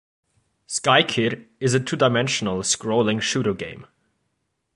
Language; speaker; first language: English; non-native, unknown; German